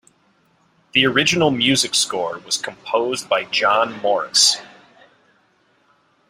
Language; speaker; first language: English; native; English